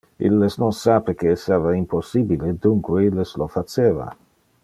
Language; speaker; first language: Interlingua; non-native, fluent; Dutch